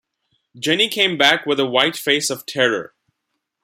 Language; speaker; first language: English; non-native, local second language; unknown